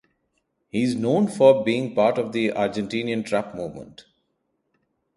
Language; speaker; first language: English; non-native, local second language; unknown